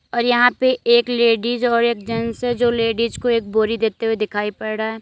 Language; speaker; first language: Hindi; native; Hindi